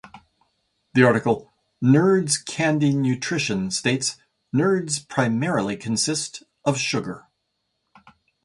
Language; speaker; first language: English; native; English